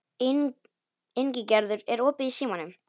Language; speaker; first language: Icelandic; non-native, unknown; Polish